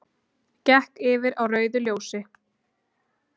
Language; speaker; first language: Icelandic; native; Icelandic